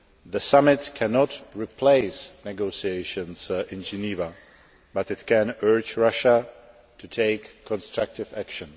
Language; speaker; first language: English; non-native, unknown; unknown